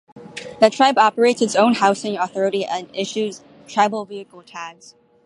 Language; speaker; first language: English; native; English